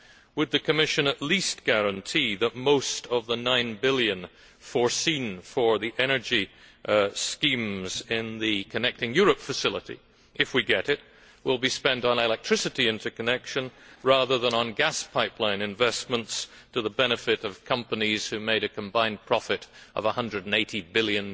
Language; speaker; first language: English; native; English